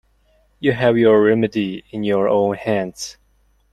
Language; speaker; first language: English; non-native, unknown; Mongolian